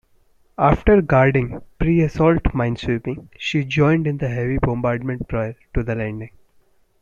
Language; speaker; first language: English; non-native, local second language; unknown